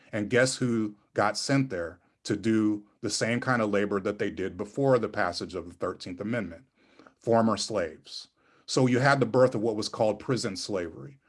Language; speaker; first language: English; native; English